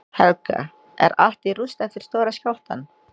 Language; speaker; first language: Icelandic; non-native, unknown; Indonesian